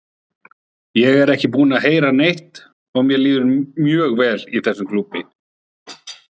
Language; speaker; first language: Icelandic; native; Icelandic